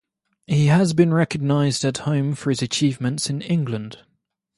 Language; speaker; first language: English; native; English